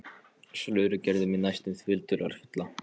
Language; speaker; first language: Icelandic; non-native, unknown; Polish